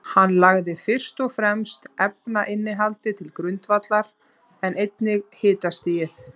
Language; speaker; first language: Icelandic; native; Icelandic